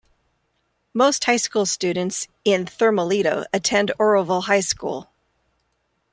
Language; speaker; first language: English; native; English